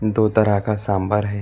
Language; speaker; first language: Hindi; non-native, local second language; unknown